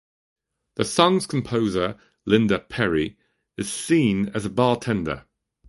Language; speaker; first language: English; non-native, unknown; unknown